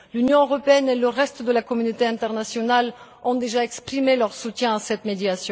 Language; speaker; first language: French; non-native, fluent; Bulgarian